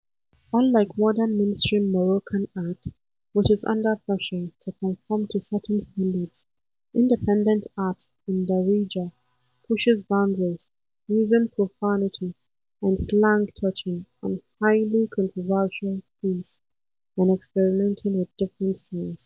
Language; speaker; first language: English; non-native, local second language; Hausa